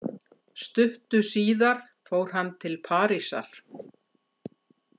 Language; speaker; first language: Icelandic; native; Icelandic